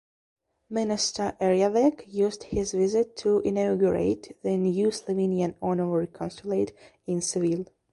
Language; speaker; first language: English; non-native, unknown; Belarusian